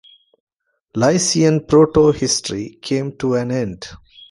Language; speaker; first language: English; non-native, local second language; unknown